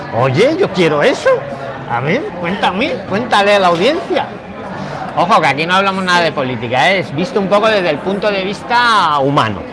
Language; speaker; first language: Spanish; native; Spanish